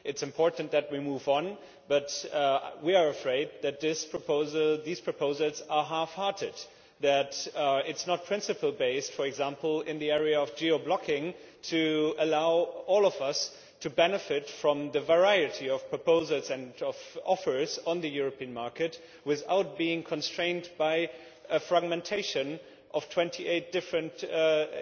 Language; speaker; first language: English; non-native, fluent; German